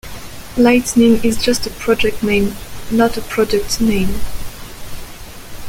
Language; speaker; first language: English; non-native, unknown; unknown